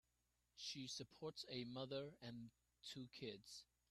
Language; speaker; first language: English; non-native, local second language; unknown